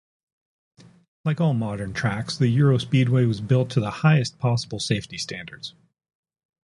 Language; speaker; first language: English; native; English